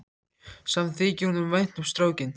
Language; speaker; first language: Icelandic; native; Icelandic